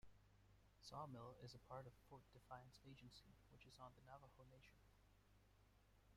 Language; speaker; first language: English; native; English